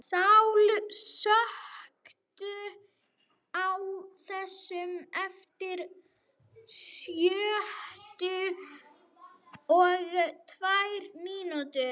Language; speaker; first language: Icelandic; non-native, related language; Swedish